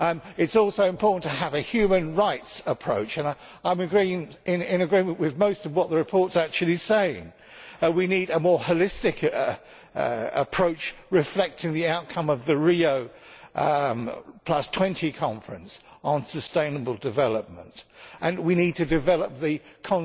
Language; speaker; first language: English; native; English